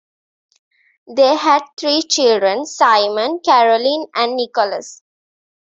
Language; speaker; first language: English; non-native, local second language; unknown